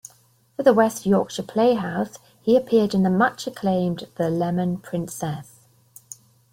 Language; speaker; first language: English; native; English